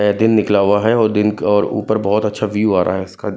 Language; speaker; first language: Hindi; non-native, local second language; Punjabi